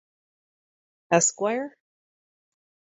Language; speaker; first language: English; native; English